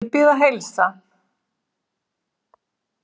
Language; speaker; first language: Icelandic; native; Icelandic